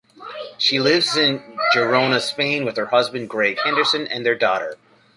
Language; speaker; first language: English; native; English